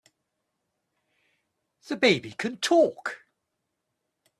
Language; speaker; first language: English; native; English